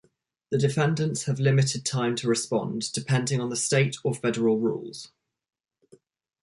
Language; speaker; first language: English; native; English